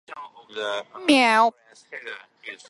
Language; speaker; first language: English; native; English